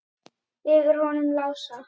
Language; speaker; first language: Icelandic; native; Icelandic